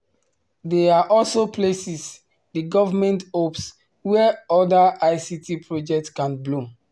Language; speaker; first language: English; non-native, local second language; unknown